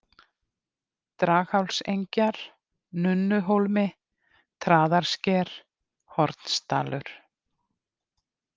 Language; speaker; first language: Icelandic; native; Icelandic